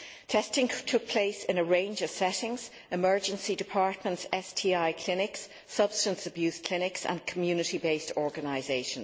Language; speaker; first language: English; native; English